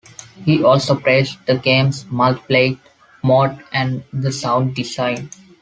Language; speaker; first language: English; non-native, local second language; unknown